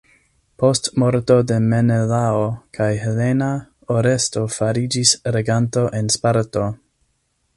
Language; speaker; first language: Esperanto; non-native, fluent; English